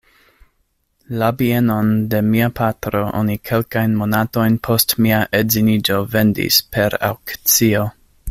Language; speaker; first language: Esperanto; non-native, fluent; English